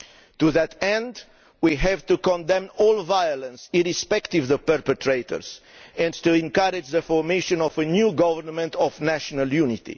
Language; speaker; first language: English; non-native, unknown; Romanian